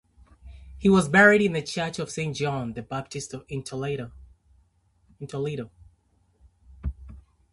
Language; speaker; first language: English; native; English